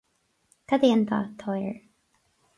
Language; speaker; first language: Irish; non-native, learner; English